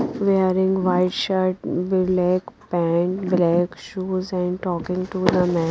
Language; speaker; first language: English; non-native, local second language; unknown